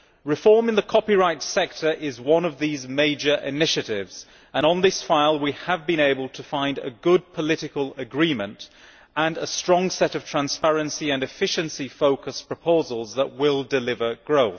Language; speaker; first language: English; native; English